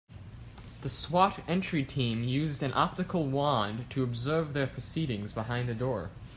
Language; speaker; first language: English; native; English